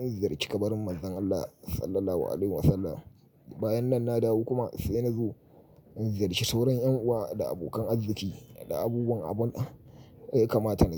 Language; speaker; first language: Hausa; native; Hausa